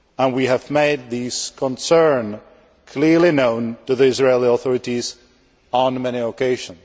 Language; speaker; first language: English; non-native, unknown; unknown